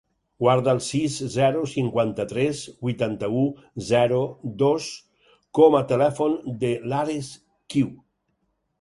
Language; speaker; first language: Catalan; native; Catalan